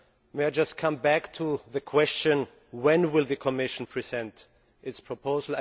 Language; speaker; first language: English; non-native, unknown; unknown